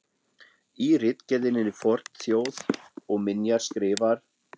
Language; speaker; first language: Icelandic; non-native, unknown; German